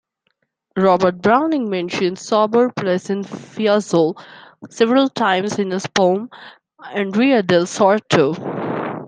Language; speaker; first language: English; non-native, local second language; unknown